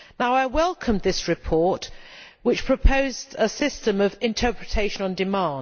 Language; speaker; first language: English; native; English